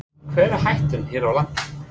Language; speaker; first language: Icelandic; non-native, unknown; English